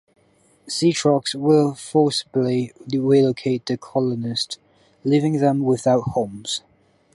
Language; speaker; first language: English; non-native, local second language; Cantonese